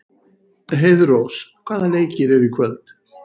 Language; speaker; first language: Icelandic; native; Icelandic